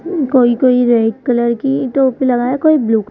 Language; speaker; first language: Hindi; native; Hindi